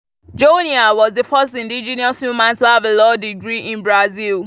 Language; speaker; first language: English; non-native, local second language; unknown